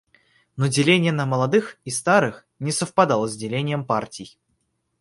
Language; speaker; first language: Russian; native; Russian